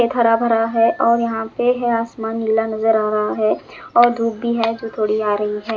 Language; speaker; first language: Hindi; non-native, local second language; Punjabi